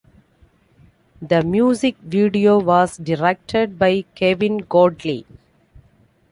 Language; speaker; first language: English; non-native, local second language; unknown